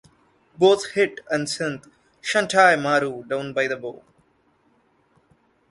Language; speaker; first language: English; non-native, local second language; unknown